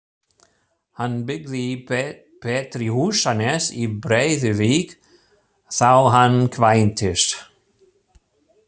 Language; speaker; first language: Icelandic; non-native, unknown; German